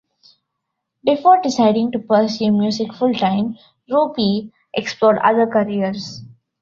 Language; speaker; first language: English; non-native, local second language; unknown